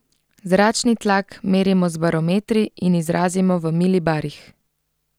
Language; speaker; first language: Slovenian; native; Slovenian